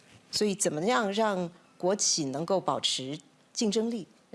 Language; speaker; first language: Chinese; native; Chinese